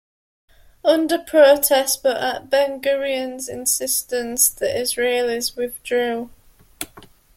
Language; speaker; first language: English; native; English